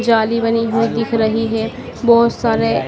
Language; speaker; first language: Hindi; native; Hindi